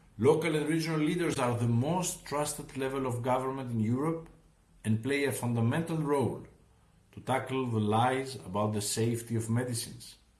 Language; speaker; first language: English; non-native, fluent; Greek